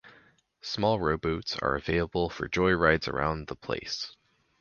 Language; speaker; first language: English; native; English